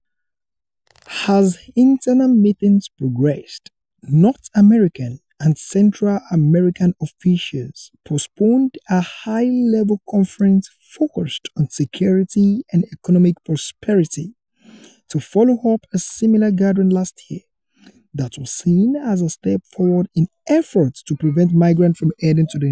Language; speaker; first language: English; non-native, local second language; Yoruba